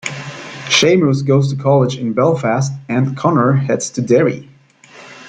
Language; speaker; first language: English; native; English